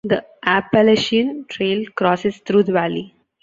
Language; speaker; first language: English; non-native, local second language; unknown